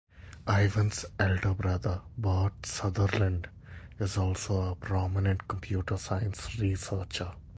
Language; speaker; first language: English; non-native, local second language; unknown